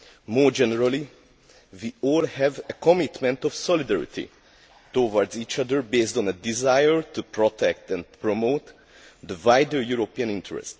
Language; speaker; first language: English; non-native, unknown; Hungarian